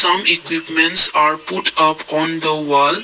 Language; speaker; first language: English; non-native, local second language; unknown